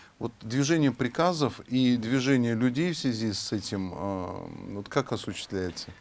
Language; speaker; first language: Russian; native; Russian